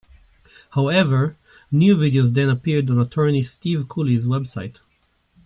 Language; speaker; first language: English; native; English